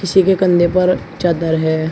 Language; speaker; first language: Hindi; native; Hindi